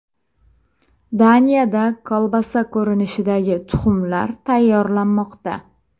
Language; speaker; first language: Uzbek; native; Uzbek